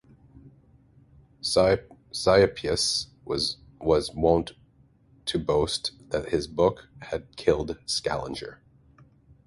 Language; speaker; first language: English; native; English